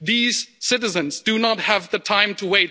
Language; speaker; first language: English; non-native, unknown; German